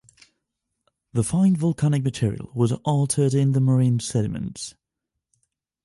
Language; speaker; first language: English; non-native, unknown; Catalan